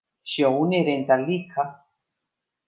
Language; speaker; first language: Icelandic; native; Icelandic